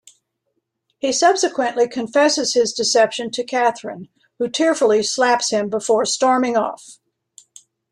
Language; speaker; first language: English; native; English